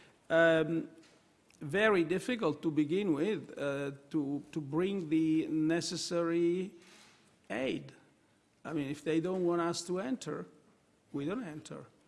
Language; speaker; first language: English; non-native, fluent; Italian